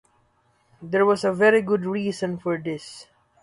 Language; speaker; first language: English; non-native, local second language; Waray